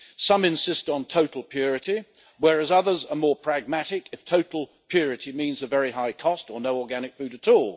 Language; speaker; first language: English; native; English